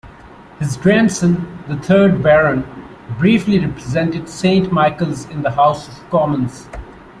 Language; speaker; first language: English; non-native, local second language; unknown